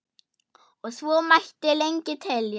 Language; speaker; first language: Icelandic; non-native, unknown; German